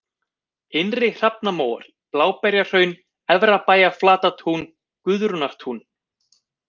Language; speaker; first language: Icelandic; native; Icelandic